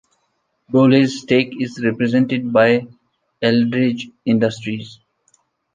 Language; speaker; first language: English; non-native, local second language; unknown